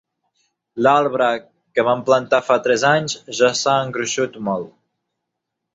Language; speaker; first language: Catalan; non-native, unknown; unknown